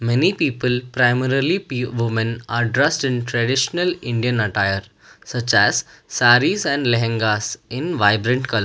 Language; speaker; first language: English; non-native, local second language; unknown